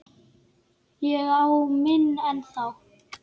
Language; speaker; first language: Icelandic; native; Icelandic